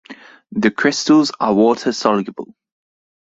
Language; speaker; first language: English; native; English